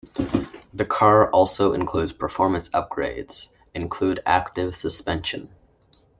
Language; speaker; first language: English; native; English